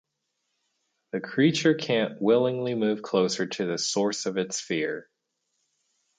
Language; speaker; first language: English; native; English